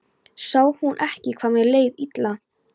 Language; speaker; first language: Icelandic; non-native, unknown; Polish